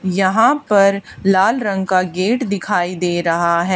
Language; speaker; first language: Hindi; native; Hindi